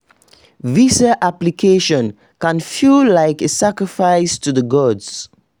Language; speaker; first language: English; non-native, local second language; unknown